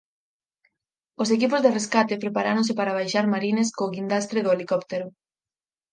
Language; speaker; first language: Galician; native; Galician